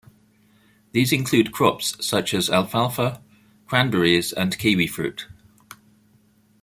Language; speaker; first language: English; native; English